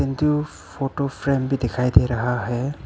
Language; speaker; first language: Hindi; non-native, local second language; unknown